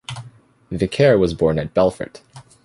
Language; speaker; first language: English; native; English